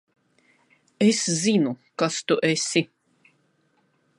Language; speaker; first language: Latvian; non-native, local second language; Russian